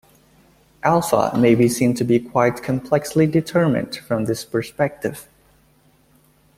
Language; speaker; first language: English; native; English